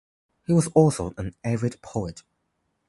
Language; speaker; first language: English; non-native, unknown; Chinese